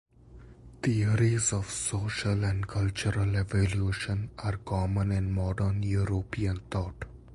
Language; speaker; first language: English; non-native, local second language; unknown